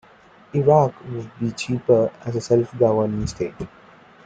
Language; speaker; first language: English; non-native, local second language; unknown